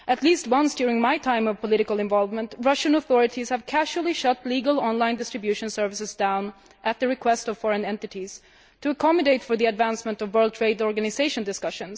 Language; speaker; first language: English; non-native, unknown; Swedish